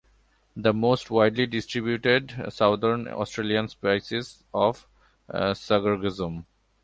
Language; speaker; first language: English; non-native, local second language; Bangla